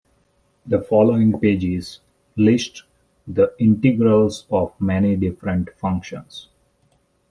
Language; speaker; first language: English; non-native, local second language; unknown